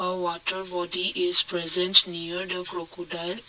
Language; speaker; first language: English; non-native, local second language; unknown